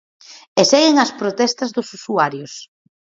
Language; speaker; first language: Galician; native; Galician